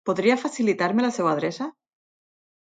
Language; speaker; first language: Catalan; native; Catalan